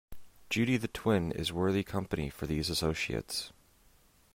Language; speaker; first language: English; native; English